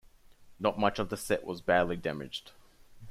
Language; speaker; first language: English; native; English